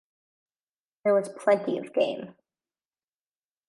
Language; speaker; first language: English; native; English